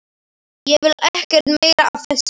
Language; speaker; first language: Icelandic; non-native, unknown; Slovak